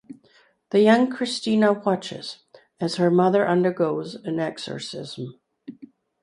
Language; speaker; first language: English; native; English